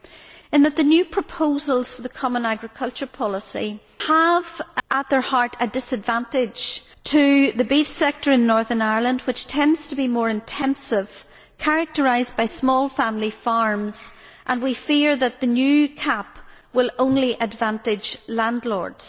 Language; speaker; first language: English; native; English